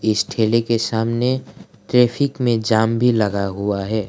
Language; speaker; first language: Hindi; non-native, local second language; Assamese